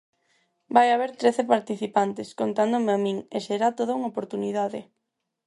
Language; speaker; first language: Galician; non-native, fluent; Spanish